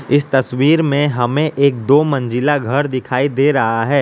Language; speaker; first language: Hindi; non-native, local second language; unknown